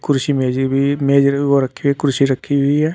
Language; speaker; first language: Hindi; native; Hindi